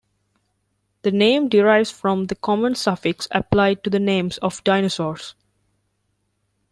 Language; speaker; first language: English; non-native, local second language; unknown